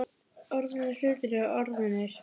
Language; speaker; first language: Icelandic; native; Icelandic